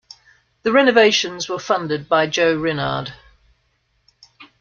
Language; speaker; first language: English; native; English